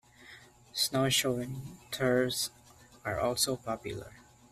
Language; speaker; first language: English; non-native, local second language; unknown